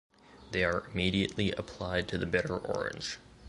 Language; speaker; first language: English; native; English